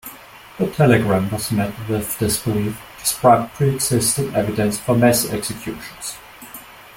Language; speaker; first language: English; non-native, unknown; German